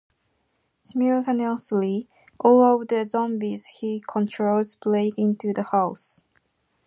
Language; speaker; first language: English; non-native, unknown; Japanese